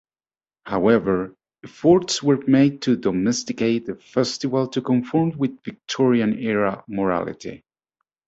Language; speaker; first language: English; native; English